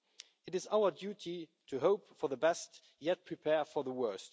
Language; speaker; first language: English; non-native, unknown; Luxembourgish